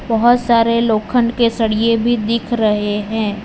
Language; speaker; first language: Hindi; non-native, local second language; Gujarati